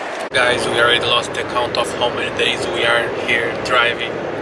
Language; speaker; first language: English; non-native, learner; Portuguese